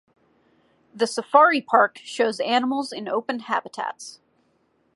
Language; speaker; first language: English; native; English